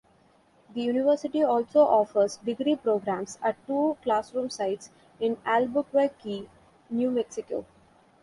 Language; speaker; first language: English; non-native, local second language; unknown